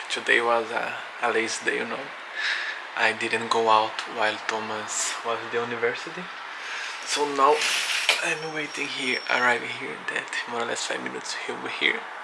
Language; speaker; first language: English; non-native, fluent; Portuguese